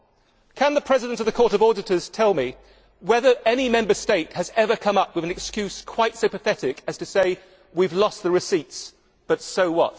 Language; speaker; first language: English; native; English